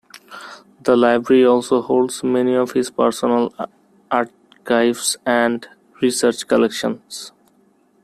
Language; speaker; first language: English; non-native, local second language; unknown